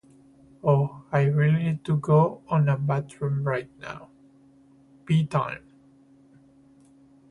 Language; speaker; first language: English; non-native, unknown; Spanish